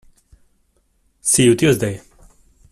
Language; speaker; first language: English; non-native, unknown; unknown